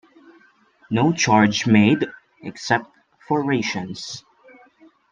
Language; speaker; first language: English; non-native, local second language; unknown